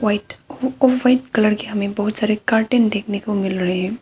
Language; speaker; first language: Hindi; non-native, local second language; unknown